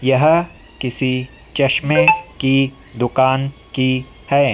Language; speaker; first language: Hindi; native; Hindi